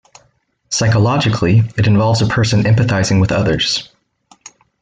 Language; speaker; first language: English; native; English